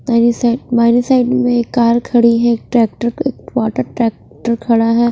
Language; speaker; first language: Hindi; non-native, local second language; Punjabi